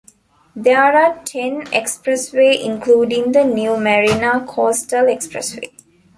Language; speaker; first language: English; non-native, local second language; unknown